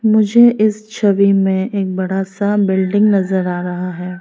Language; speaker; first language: Hindi; non-native, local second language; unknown